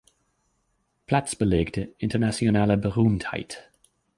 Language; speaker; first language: German; non-native, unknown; English